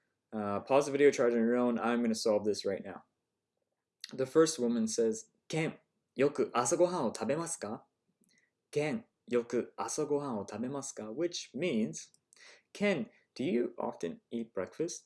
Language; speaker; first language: English; native; English